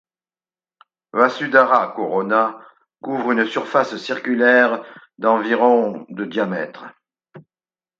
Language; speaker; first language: French; native; French